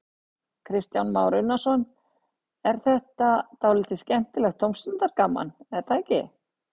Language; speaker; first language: Icelandic; native; Icelandic